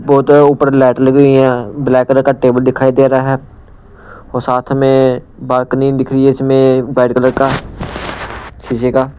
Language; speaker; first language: Hindi; non-native, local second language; Punjabi